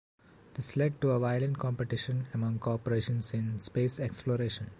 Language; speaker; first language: English; non-native, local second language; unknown